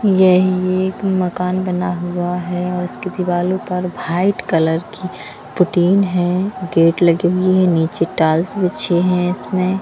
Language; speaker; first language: Hindi; non-native, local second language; Punjabi